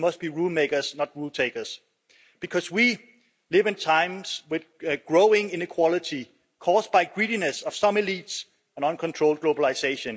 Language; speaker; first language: English; non-native, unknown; Danish